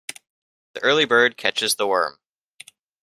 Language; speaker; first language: English; native; English